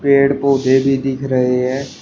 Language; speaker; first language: Hindi; native; Hindi